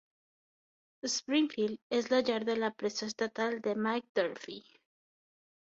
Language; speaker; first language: Catalan; non-native, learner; Spanish